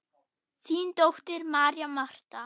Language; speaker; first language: Icelandic; non-native, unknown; German